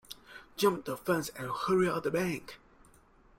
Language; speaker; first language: English; non-native, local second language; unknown